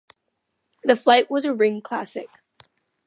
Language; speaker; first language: English; non-native, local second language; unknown